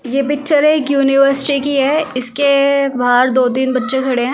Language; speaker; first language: Hindi; native; Hindi